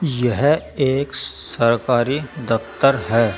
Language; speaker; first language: Hindi; native; Hindi